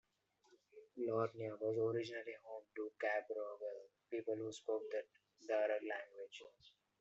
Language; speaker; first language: English; non-native, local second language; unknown